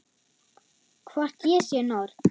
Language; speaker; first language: Icelandic; non-native, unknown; German